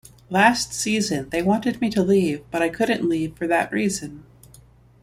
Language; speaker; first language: English; native; English